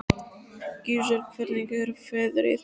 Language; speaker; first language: Icelandic; native; Icelandic